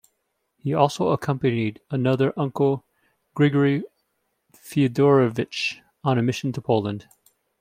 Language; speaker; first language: English; native; English